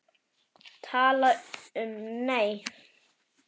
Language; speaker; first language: Icelandic; native; Icelandic